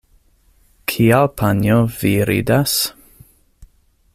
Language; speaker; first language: Esperanto; non-native, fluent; English